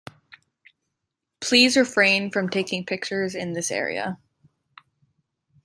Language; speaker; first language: English; native; English